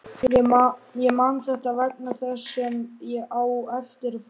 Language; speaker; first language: Icelandic; native; Icelandic